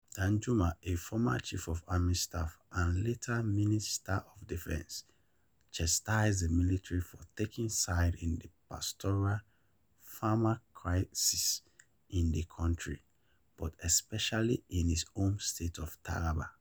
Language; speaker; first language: English; non-native, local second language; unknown